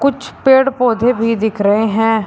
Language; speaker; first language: Hindi; native; Hindi